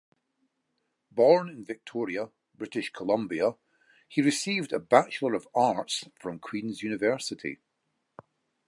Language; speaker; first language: English; native; English